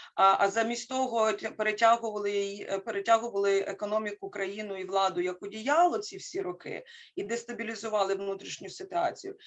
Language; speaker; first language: Ukrainian; native; Ukrainian